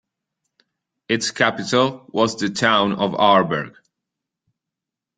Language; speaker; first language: English; non-native, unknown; Italian